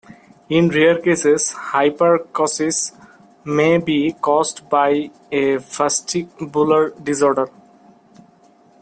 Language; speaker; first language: English; non-native, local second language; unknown